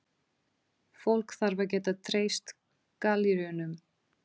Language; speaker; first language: Icelandic; non-native, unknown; Portuguese